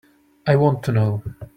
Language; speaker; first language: English; non-native, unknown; Czech